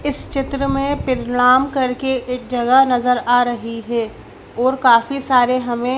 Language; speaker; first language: Hindi; native; Hindi